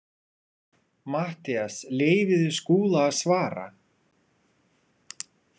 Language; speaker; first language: Icelandic; non-native, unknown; Russian